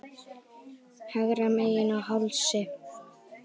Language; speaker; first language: Icelandic; native; Icelandic